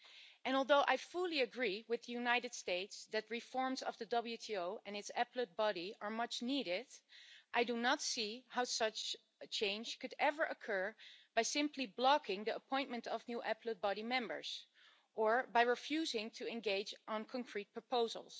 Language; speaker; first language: English; non-native, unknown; Dutch